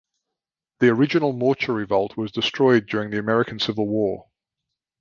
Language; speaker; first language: English; native; English